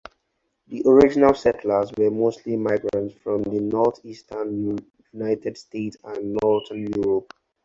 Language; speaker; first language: English; non-native, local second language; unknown